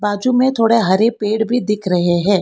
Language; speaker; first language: Hindi; non-native, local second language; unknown